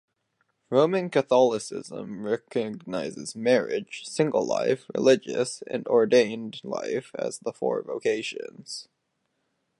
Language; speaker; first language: English; native; English